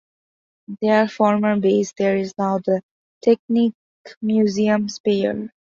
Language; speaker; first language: English; non-native, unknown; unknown